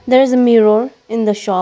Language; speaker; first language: English; non-native, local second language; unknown